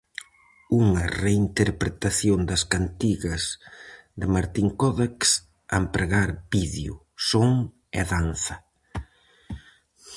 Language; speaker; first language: Galician; native; Galician